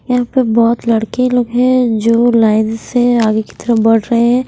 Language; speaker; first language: Hindi; non-native, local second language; Punjabi